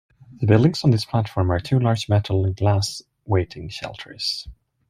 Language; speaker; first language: English; non-native, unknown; Swedish